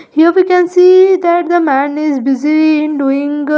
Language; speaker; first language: English; non-native, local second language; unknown